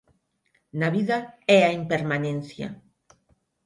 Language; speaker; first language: Galician; non-native, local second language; Spanish